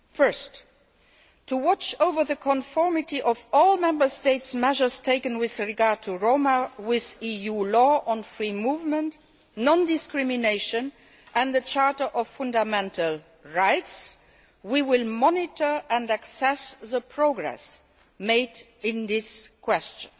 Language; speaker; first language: English; non-native, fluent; Luxembourgish